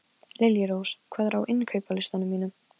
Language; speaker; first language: Icelandic; non-native, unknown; Polish